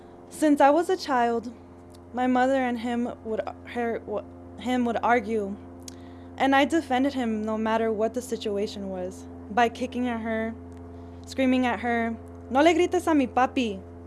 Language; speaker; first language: English; early bilingual, other home language; Spanish